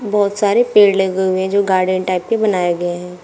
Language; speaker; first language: Hindi; native; Hindi